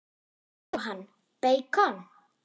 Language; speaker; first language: Icelandic; non-native, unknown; German